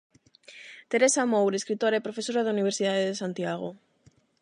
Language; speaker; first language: Galician; non-native, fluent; Spanish